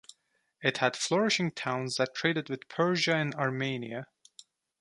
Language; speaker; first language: English; non-native, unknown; Turkish